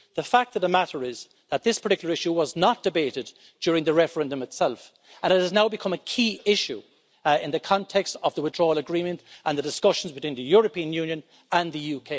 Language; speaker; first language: English; native; English